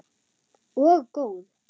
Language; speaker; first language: Icelandic; non-native, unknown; German